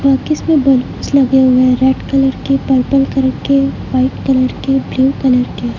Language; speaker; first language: Hindi; native; Hindi